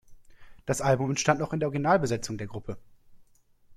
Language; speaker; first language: German; native; German